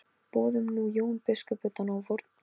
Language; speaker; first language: Icelandic; non-native, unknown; Polish